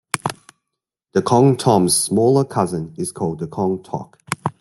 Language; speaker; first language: English; native; English